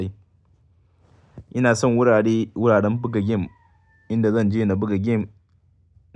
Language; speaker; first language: Hausa; native; Hausa